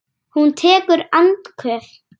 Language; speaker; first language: Icelandic; native; Icelandic